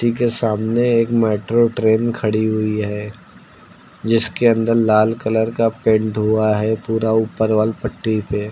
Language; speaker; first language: Hindi; native; Hindi